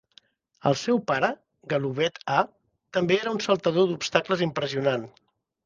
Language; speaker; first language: Catalan; native; Catalan